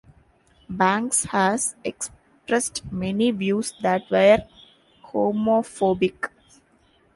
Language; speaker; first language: English; non-native, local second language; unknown